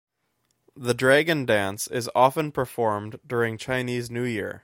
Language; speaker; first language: English; native; English